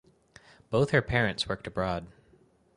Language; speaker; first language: English; native; English